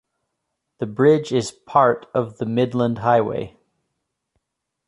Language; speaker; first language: English; native; English